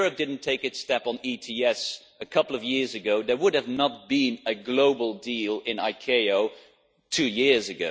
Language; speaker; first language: English; non-native, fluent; Dutch